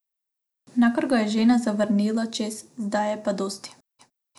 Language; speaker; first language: Slovenian; non-native, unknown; Macedonian